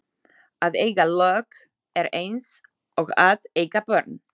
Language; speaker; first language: Icelandic; non-native, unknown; Slovak